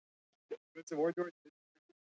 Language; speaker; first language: Icelandic; non-native, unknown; English